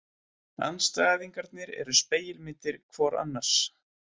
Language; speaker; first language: Icelandic; native; Icelandic